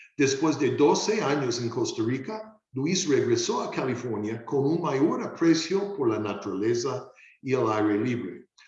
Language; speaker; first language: Spanish; non-native, fluent; English